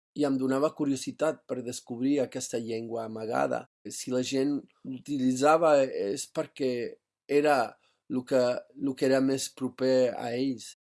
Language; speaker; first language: Catalan; non-native, fluent; English